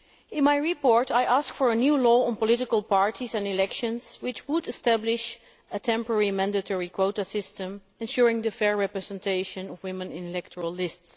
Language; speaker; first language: English; non-native, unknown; Dutch